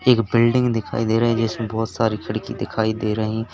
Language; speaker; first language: Hindi; native; Hindi